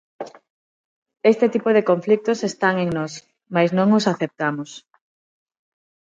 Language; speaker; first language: Galician; non-native, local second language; Spanish